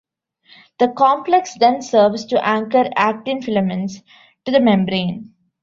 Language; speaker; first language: English; non-native, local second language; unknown